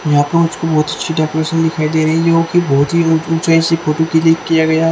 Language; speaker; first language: Hindi; native; Hindi